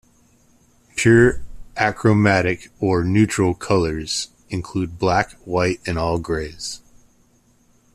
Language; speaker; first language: English; native; English